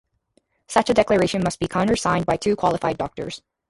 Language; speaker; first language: English; native; English